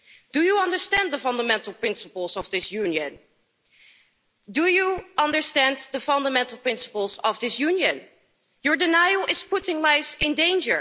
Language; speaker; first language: English; non-native, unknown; Dutch